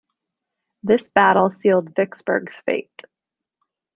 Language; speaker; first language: English; native; English